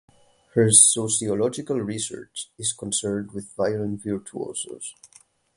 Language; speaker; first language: English; non-native, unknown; Catalan